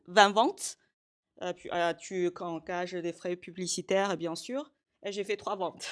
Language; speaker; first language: French; non-native, fluent; Chinese